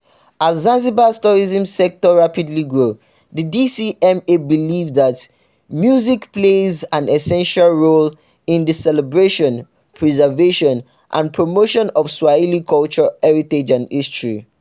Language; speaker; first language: English; non-native, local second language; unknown